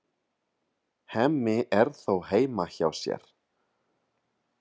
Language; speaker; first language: Icelandic; non-native, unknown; Catalan